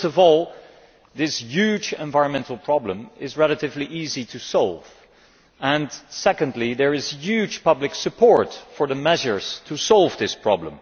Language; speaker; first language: English; non-native, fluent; Dutch